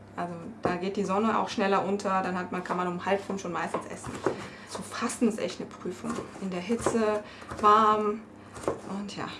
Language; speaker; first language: German; early bilingual, other home language; Turkish